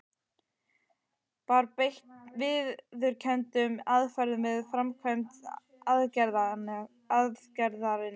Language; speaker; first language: Icelandic; native; Icelandic